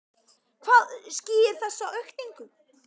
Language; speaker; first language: Icelandic; native; Icelandic